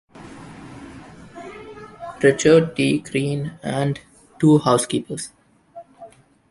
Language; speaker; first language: English; non-native, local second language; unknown